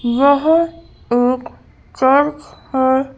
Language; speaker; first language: Hindi; native; Hindi